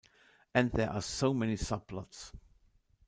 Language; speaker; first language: English; non-native, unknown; German